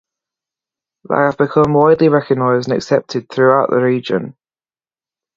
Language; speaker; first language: English; native; English